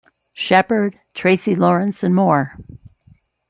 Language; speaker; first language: English; native; English